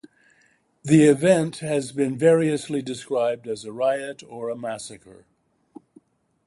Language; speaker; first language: English; native; English